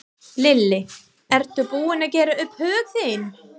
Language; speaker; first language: Icelandic; non-native, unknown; English